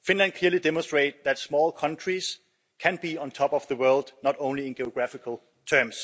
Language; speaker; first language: English; non-native, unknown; Danish